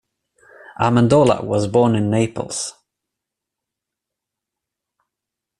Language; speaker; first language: English; non-native, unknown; Swedish